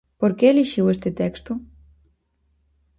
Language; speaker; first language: Galician; native; Galician